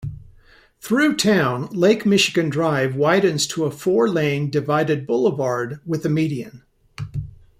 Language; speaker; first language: English; native; English